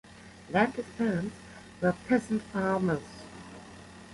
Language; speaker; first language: English; non-native, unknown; German